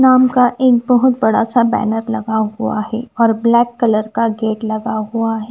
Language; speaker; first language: Hindi; non-native, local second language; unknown